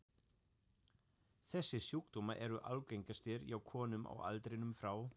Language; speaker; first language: Icelandic; non-native, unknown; German